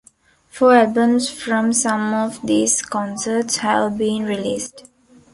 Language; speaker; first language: English; non-native, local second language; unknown